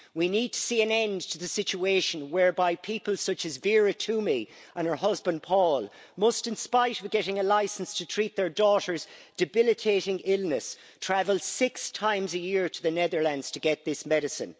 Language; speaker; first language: English; native; English